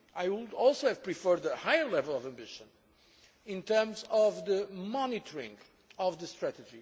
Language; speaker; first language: English; non-native, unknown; Portuguese